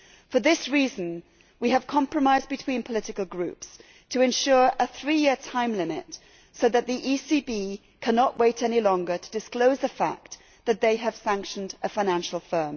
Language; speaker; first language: English; native; English